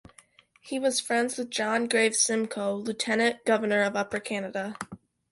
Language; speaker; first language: English; native; English